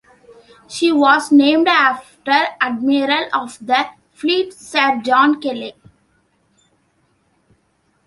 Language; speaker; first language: English; non-native, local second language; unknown